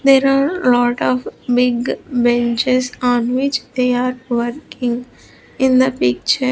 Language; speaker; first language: English; non-native, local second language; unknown